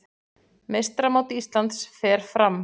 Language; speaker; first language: Icelandic; native; Icelandic